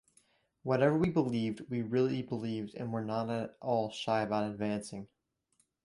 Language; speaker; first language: English; native; English